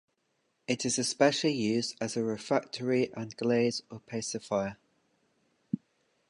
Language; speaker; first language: English; native; English